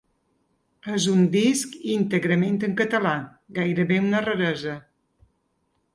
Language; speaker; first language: Catalan; native; Catalan